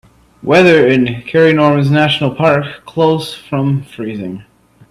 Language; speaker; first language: English; native; English